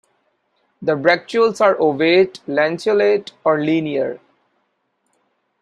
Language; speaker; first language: English; non-native, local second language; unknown